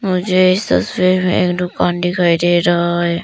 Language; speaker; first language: Hindi; early bilingual, other home language; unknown